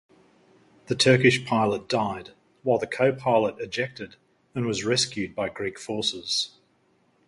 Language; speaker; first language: English; native; English